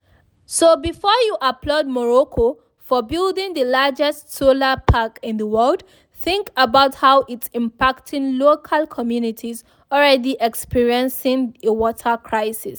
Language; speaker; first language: English; non-native, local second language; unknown